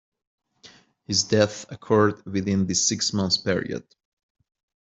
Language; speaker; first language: English; non-native, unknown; Persian